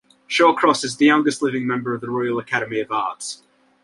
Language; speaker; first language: English; native; English